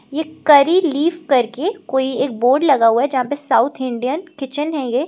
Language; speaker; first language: Hindi; native; Hindi